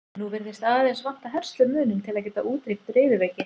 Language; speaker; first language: Icelandic; native; Icelandic